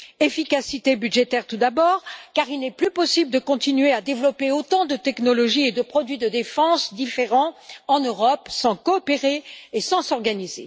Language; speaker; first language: French; native; French